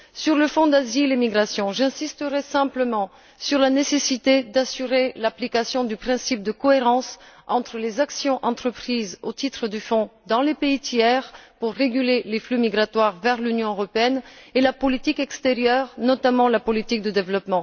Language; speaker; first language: French; non-native, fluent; Bulgarian